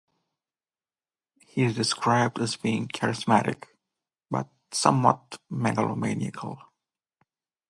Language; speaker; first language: English; non-native, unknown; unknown